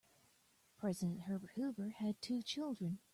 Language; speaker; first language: English; native; English